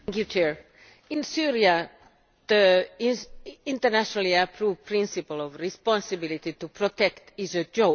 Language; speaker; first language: English; non-native, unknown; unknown